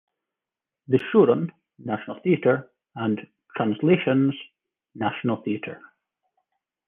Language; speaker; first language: English; native; English